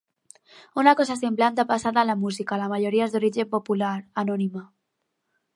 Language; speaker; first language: Catalan; non-native, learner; Spanish